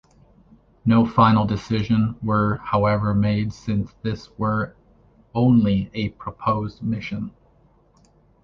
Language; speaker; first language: English; native; English